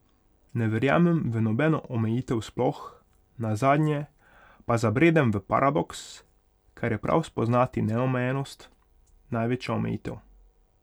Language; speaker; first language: Slovenian; non-native, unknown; Hungarian